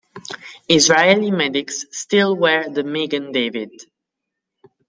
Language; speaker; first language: English; non-native, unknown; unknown